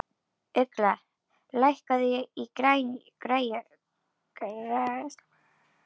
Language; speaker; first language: Icelandic; native; Icelandic